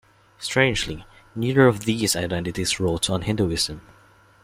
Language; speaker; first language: English; non-native, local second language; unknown